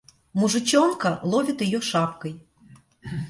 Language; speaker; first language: Russian; native; Russian